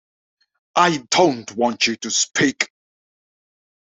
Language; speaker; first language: English; non-native, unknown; Dutch